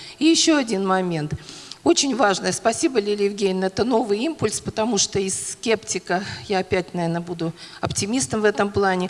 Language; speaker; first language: Russian; native; Russian